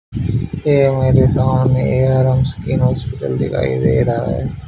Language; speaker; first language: Hindi; native; Hindi